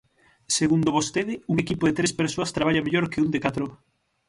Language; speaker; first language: Galician; native; Galician